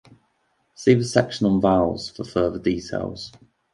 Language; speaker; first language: English; native; English